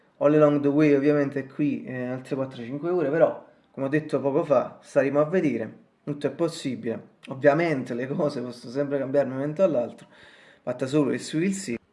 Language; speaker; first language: Italian; native; Italian